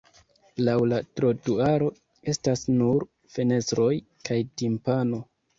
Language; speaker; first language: Esperanto; non-native, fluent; Kinyarwanda